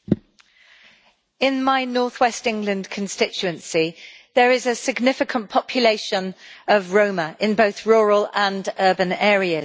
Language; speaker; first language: English; native; English